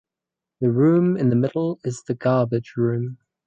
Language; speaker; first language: English; native; English